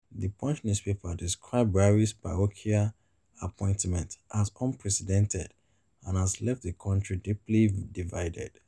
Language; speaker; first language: English; non-native, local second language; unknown